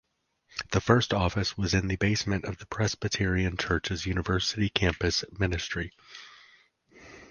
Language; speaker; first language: English; native; English